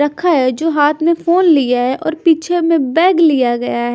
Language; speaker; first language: Hindi; non-native, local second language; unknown